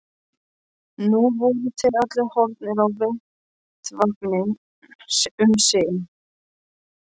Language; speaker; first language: Icelandic; non-native, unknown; Polish